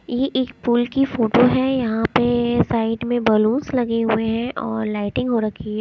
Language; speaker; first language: Hindi; native; Hindi